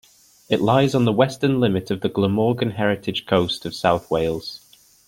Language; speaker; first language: English; native; English